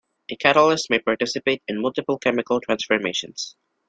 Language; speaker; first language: English; non-native, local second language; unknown